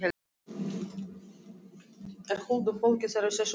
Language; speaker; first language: Icelandic; non-native, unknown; Russian